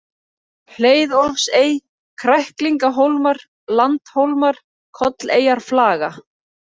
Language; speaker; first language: Icelandic; native; Icelandic